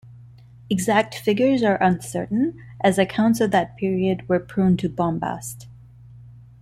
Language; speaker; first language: English; non-native, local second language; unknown